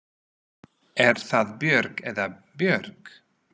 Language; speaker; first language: Icelandic; non-native, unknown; Slovak